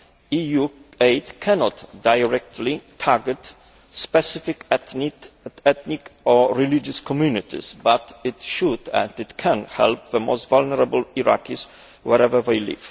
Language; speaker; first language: English; non-native, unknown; Polish